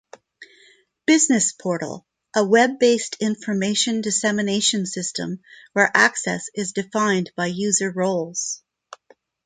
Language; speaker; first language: English; non-native, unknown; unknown